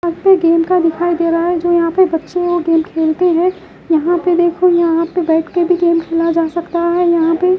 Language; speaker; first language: Hindi; native; Hindi